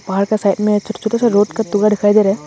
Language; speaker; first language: Hindi; non-native, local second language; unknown